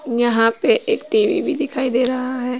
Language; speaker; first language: Hindi; native; Hindi